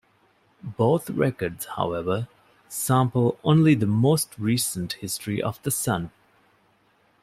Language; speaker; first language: English; non-native, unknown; Divehi